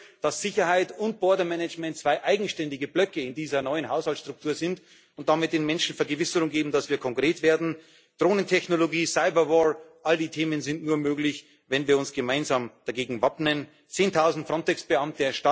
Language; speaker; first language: German; native; German